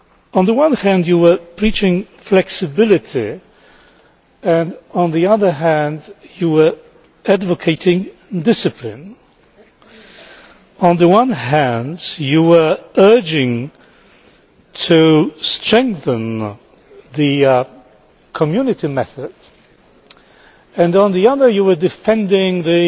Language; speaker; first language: English; non-native, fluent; Polish